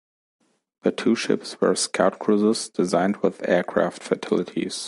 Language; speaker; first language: English; non-native, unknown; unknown